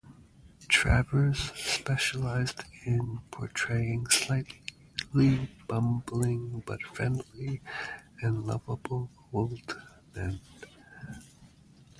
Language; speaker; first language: English; native; English